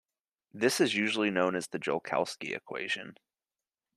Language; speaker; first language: English; native; English